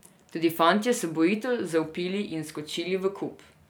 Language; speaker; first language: Slovenian; non-native, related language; Serbian